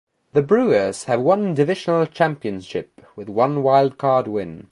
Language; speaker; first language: English; native; English